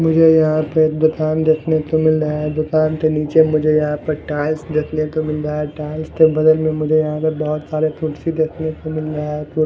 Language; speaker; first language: Hindi; non-native, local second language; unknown